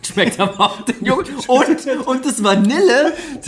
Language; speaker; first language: German; native; German